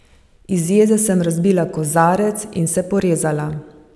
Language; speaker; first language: Slovenian; native; Slovenian